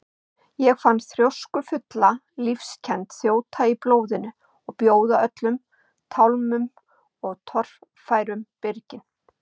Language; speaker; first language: Icelandic; native; Icelandic